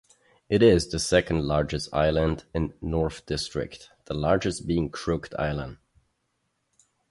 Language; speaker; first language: English; non-native, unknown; German